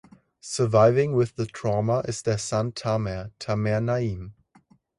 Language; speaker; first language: English; non-native, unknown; German